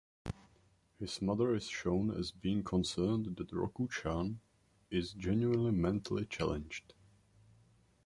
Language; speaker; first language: English; non-native, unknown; Czech